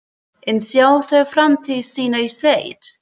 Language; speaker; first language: Icelandic; non-native, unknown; German